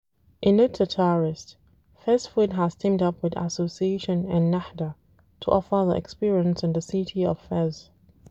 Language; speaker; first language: English; non-native, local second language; Hausa